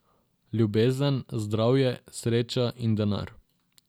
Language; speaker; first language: Slovenian; non-native, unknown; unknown